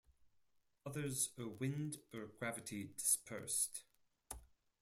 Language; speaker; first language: English; non-native, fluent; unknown